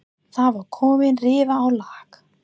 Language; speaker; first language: Icelandic; non-native, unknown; English